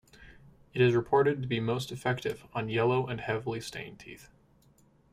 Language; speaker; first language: English; native; English